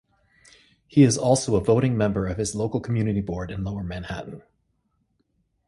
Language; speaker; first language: English; native; English